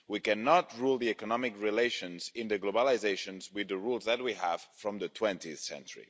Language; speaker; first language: English; non-native, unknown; Spanish